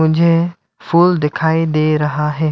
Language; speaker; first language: Hindi; non-native, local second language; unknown